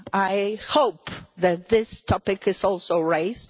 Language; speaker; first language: English; non-native, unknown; Polish